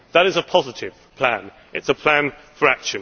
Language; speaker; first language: English; native; English